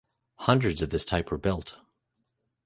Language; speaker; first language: English; native; English